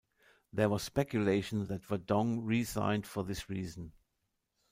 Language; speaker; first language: English; non-native, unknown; German